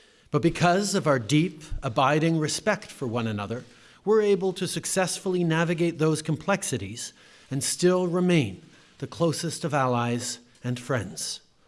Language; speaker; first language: English; early bilingual, other home language; French